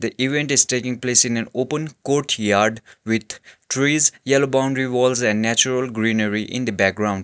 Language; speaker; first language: English; non-native, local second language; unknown